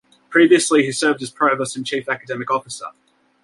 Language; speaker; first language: English; native; English